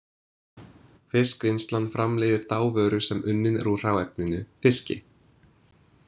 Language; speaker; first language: Icelandic; non-native, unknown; English